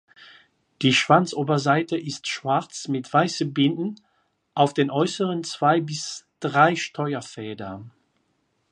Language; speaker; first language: German; non-native, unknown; French